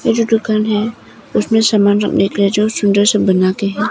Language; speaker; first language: Hindi; non-native, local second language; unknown